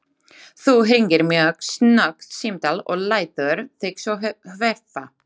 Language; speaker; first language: Icelandic; non-native, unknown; Slovak